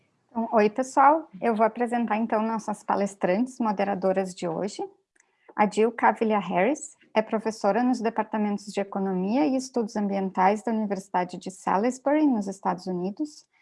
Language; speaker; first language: Portuguese; native; Portuguese